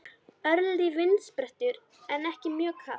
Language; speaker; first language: Icelandic; native; Icelandic